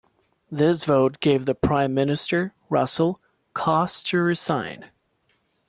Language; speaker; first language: English; non-native, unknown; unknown